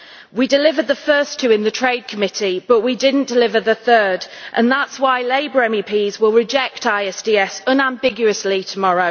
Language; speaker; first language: English; native; English